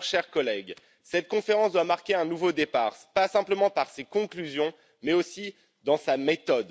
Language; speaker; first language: French; native; French